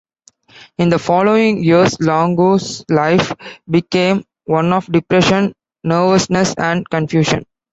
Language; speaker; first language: English; non-native, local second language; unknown